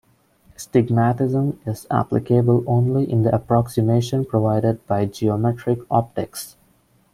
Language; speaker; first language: English; non-native, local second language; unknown